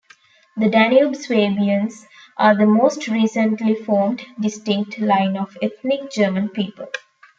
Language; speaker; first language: English; non-native, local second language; Tamil